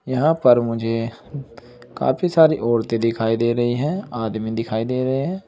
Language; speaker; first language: Hindi; native; Hindi